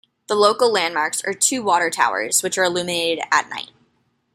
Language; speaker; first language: English; native; English